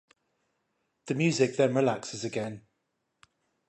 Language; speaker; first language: English; native; English